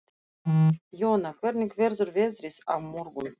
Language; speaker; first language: Icelandic; non-native, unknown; Russian